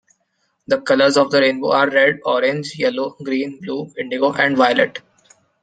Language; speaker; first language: English; non-native, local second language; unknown